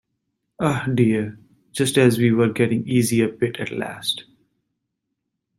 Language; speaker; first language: English; native; English